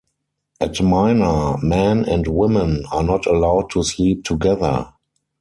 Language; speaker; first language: English; non-native, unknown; German